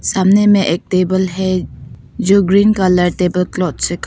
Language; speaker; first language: Hindi; non-native, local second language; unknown